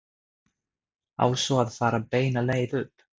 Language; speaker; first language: Icelandic; non-native, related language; Swedish